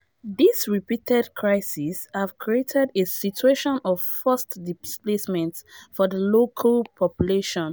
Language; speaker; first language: English; non-native, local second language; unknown